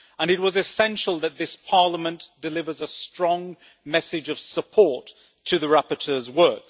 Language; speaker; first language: English; native; English